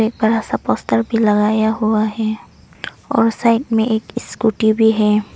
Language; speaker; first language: Hindi; non-native, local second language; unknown